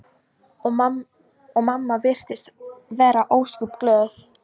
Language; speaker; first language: Icelandic; non-native, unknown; Polish